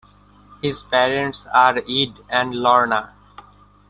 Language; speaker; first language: English; non-native, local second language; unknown